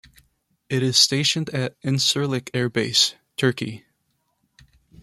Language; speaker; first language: English; non-native, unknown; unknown